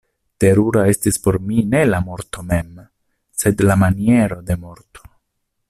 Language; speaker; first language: Esperanto; non-native, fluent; Italian